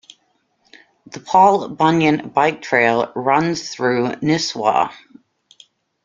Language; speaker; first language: English; native; English